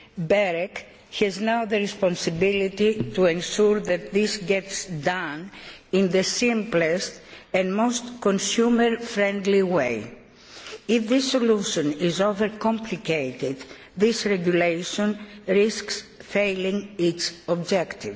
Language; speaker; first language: English; non-native, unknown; Greek